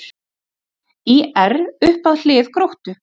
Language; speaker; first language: Icelandic; native; Icelandic